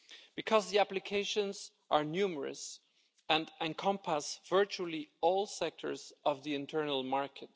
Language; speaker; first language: English; non-native, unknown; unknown